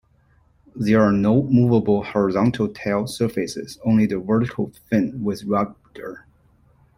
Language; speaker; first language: English; non-native, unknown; Chinese